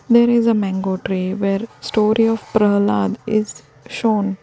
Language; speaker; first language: English; non-native, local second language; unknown